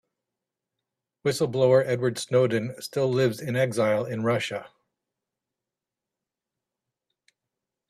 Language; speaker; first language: English; native; English